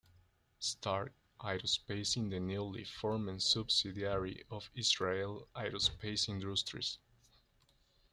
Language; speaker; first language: English; non-native, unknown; Spanish